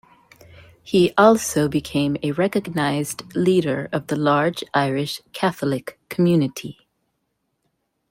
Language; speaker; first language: English; native; English